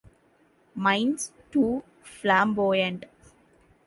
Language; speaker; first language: English; non-native, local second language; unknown